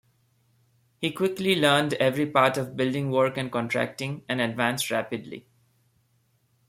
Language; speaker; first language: English; non-native, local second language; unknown